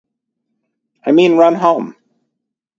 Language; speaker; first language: English; native; English